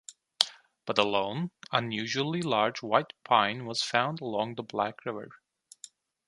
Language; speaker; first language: English; non-native, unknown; Turkish